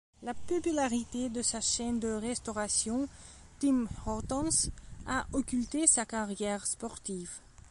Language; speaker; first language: French; non-native, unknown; Belarusian